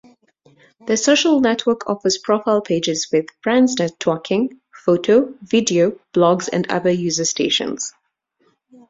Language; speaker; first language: English; native; English